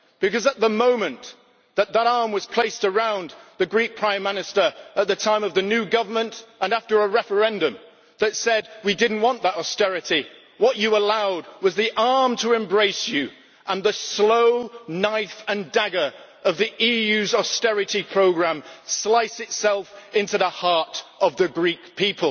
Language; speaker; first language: English; native; English